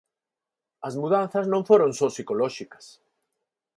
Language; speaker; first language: Galician; non-native, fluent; Spanish